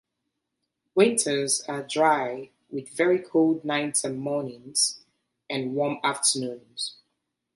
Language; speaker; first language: English; native; English